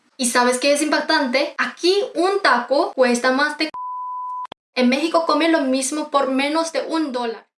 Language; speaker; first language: Spanish; non-native, fluent; Korean